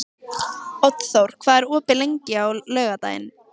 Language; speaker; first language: Icelandic; native; Icelandic